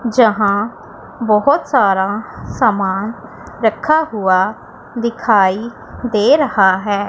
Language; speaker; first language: Hindi; non-native, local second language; Punjabi